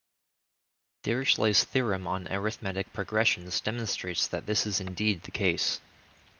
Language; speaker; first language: English; native; English